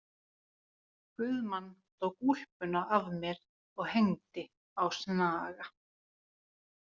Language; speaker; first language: Icelandic; non-native, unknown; Finnish